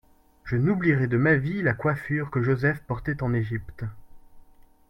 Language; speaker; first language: French; native; French